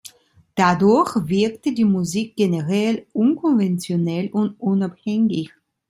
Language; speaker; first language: German; non-native, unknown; Italian